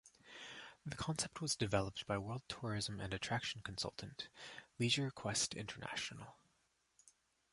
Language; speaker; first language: English; native; English